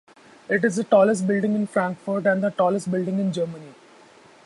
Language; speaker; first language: English; non-native, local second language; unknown